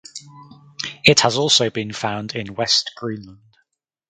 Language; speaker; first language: English; native; English